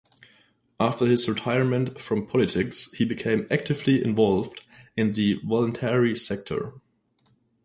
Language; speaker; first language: English; non-native, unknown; German